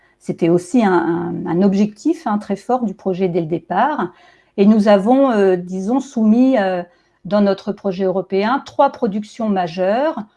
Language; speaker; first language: French; native; French